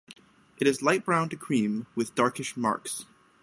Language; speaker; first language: English; native; English